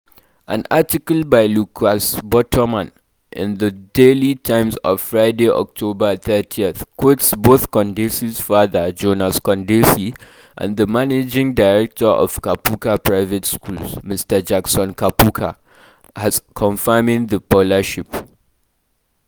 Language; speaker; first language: English; non-native, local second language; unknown